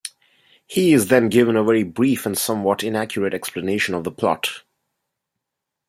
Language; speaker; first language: English; non-native, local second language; Bangla